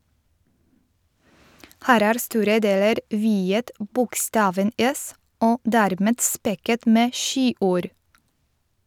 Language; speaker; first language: Norwegian; non-native, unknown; Polish